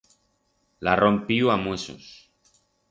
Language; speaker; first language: Aragonese; non-native, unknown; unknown